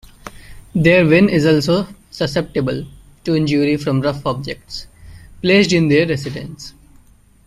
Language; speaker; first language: English; non-native, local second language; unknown